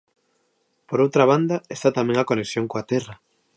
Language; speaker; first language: Galician; native; Galician